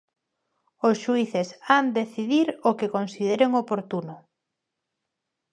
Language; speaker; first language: Galician; non-native, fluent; Spanish